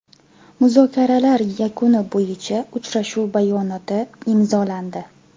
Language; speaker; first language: Uzbek; native; Uzbek